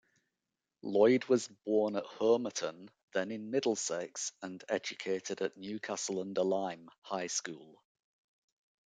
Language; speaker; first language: English; native; English